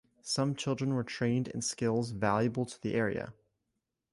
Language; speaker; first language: English; native; English